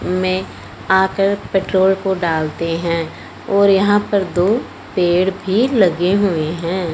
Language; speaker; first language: Hindi; non-native, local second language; Punjabi